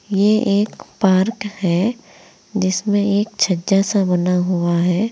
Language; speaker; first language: Hindi; native; Hindi